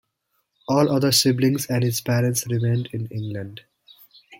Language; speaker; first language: English; native; English